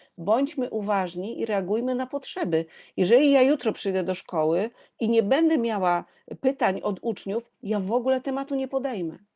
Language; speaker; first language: Polish; native; Polish